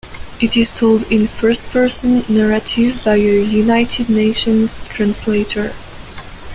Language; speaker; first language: English; non-native, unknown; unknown